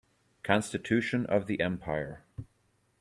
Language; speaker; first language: English; native; English